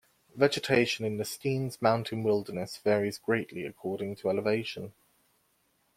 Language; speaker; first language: English; native; English